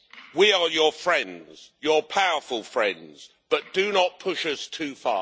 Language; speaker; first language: English; native; English